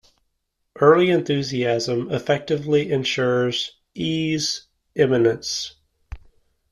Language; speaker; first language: English; native; English